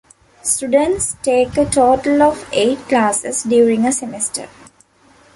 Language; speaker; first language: English; non-native, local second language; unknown